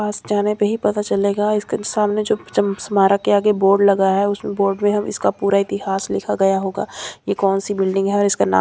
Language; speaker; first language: Hindi; non-native, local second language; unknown